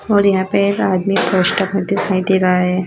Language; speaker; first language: Hindi; native; Hindi